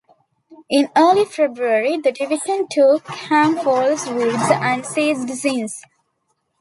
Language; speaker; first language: English; non-native, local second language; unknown